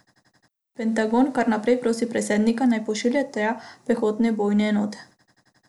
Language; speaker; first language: Slovenian; non-native, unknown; Macedonian